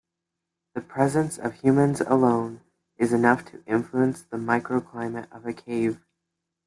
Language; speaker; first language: English; native; English